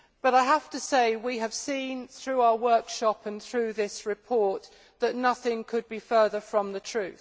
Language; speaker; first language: English; native; English